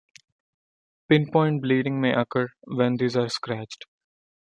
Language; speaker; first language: English; non-native, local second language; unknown